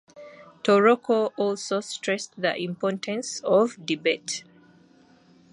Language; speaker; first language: English; native; English